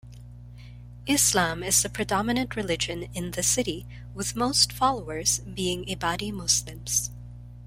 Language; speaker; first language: English; non-native, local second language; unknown